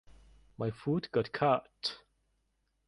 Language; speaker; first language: English; non-native, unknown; Mongolian